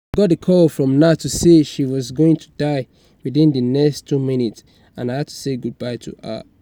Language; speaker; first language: English; non-native, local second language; Yoruba